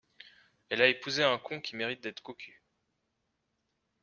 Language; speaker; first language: French; native; French